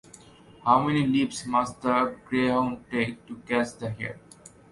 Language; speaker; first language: English; non-native, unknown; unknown